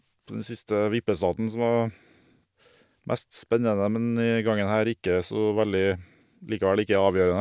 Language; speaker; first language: Norwegian; native; Norwegian